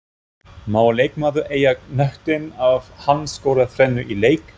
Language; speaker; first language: Icelandic; non-native, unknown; German